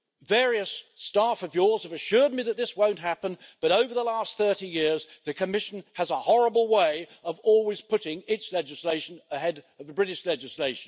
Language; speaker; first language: English; native; English